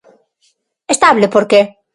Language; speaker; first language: Galician; non-native, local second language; Spanish